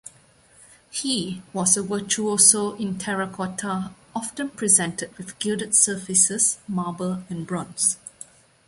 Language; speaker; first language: English; non-native, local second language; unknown